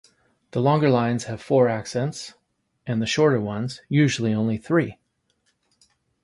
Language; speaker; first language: English; native; English